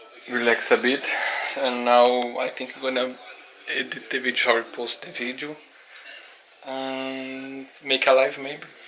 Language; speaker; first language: English; non-native, learner; Portuguese